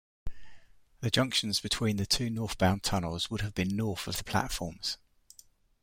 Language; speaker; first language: English; native; English